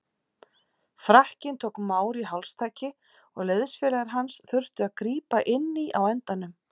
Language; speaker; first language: Icelandic; native; Icelandic